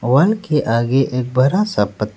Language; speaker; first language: Hindi; early bilingual, other home language; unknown